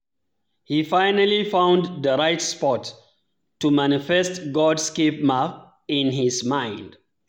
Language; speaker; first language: English; non-native, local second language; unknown